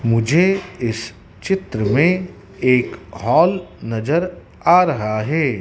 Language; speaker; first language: Hindi; native; Hindi